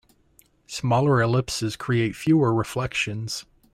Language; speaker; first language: English; native; English